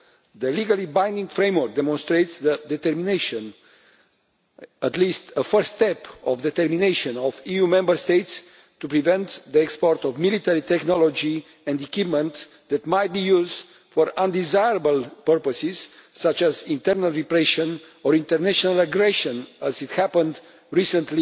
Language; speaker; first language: English; non-native, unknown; Romanian